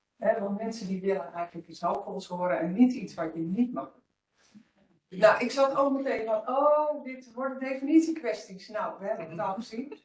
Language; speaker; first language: Dutch; native; Dutch